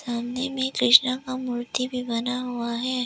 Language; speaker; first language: Hindi; non-native, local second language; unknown